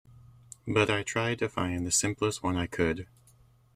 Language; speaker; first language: English; native; English